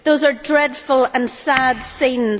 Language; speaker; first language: English; native; English